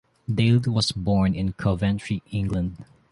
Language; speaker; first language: English; non-native, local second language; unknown